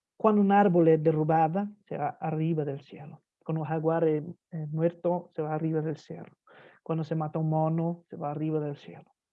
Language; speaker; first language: Spanish; non-native, fluent; Portuguese